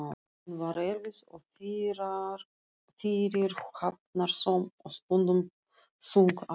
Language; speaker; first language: Icelandic; non-native, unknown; Russian